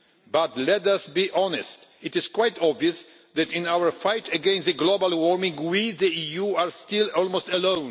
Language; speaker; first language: English; non-native, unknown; Polish